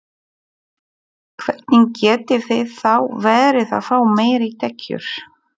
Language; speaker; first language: Icelandic; non-native, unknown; Polish